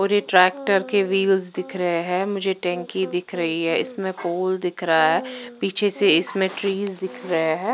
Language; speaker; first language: Hindi; non-native, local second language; Punjabi